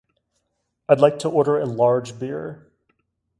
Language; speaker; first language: English; non-native, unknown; Chinese